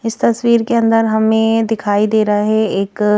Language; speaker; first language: Hindi; native; Hindi